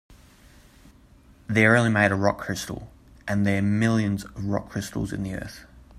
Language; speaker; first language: English; native; English